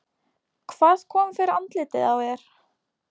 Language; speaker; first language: Icelandic; non-native, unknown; Polish